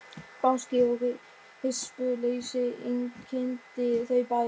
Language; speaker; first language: Icelandic; non-native, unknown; German